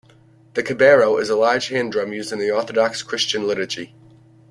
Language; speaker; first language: English; native; English